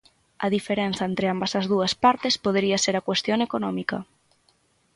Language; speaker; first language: Galician; native; Galician